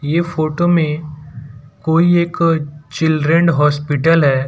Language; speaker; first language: Hindi; non-native, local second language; Gujarati